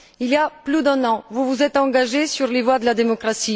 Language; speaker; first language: French; non-native, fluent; Bulgarian